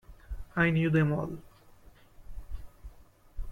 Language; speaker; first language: English; non-native, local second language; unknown